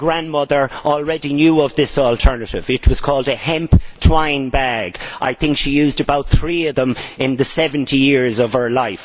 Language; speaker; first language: English; native; English